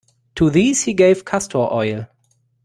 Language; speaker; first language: English; non-native, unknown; German